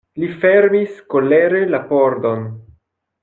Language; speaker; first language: Esperanto; non-native, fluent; French